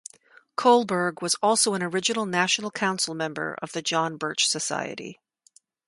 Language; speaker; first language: English; native; English